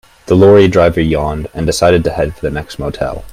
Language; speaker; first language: English; native; English